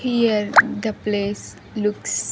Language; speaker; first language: English; non-native, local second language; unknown